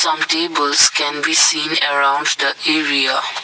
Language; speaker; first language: English; non-native, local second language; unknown